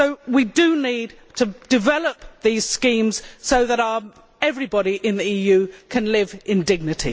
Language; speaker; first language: English; native; English